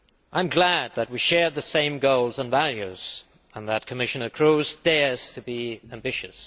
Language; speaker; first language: English; non-native, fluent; Danish